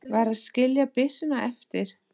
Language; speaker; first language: Icelandic; non-native, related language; Danish